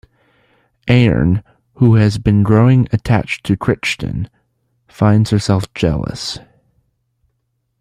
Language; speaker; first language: English; native; English